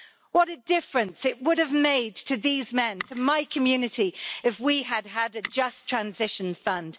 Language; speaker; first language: English; native; English